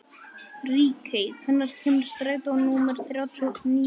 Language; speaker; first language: Icelandic; native; Icelandic